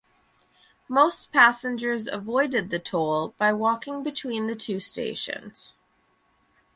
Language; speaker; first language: English; native; English